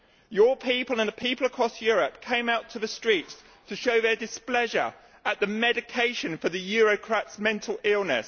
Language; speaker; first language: English; native; English